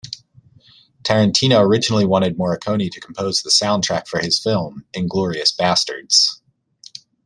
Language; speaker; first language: English; native; English